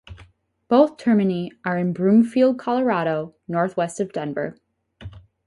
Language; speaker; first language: English; native; English